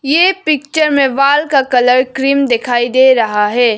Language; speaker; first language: Hindi; non-native, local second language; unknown